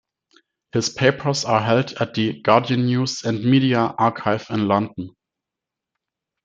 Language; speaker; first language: English; non-native, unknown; German